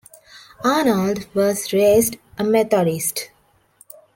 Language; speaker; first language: English; non-native, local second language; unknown